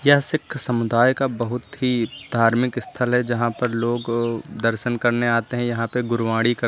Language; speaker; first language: Hindi; native; Hindi